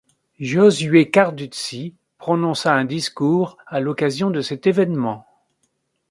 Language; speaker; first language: French; native; French